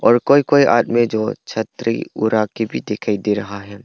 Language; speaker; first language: Hindi; non-native, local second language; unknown